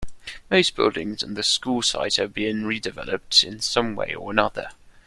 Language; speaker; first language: English; non-native, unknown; German